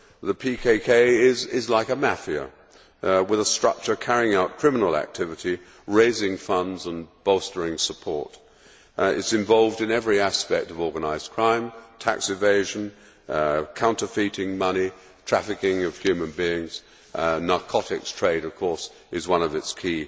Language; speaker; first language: English; native; English